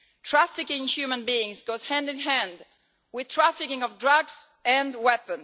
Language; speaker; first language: English; non-native, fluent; Italian